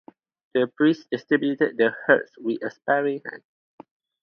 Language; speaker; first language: English; non-native, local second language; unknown